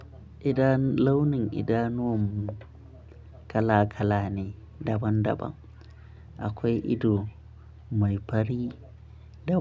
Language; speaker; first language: Hausa; non-native, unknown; Akan